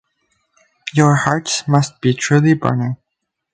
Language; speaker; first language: English; native; English